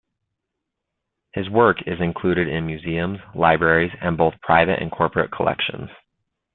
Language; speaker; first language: English; native; English